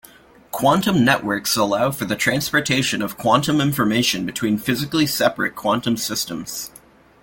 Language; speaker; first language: English; native; English